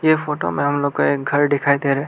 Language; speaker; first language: Hindi; non-native, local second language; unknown